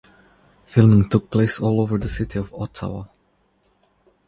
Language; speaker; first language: English; non-native, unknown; Croatian